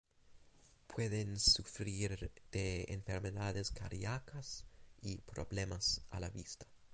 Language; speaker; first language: Spanish; non-native, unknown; English